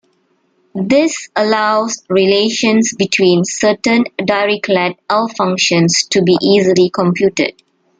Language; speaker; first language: English; non-native, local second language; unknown